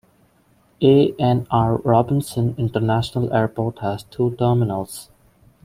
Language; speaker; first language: English; non-native, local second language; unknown